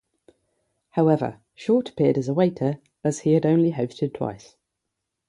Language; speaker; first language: English; native; English